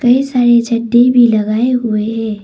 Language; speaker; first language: Hindi; non-native, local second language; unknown